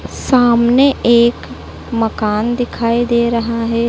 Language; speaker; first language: Hindi; native; Hindi